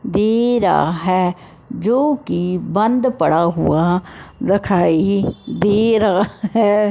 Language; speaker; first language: Hindi; non-native, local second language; Punjabi